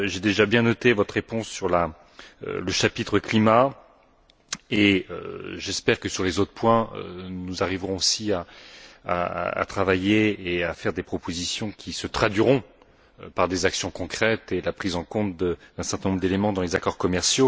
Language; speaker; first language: French; native; French